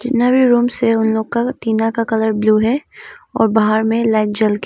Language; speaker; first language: Hindi; non-native, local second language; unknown